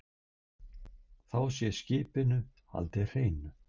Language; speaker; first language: Icelandic; native; Icelandic